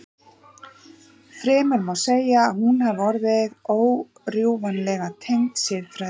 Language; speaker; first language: Icelandic; native; Icelandic